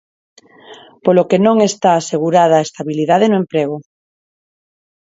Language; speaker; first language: Galician; non-native, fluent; Spanish